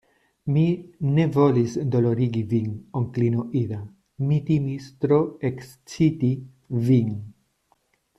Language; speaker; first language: Esperanto; non-native, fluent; Spanish